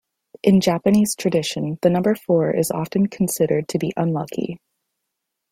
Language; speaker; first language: English; native; English